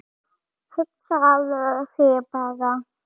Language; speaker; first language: Icelandic; non-native, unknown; German